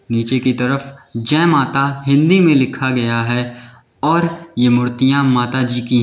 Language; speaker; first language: Hindi; native; Hindi